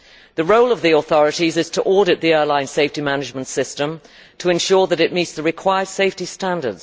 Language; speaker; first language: English; native; English